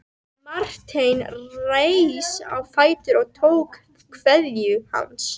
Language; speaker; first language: Icelandic; native; Icelandic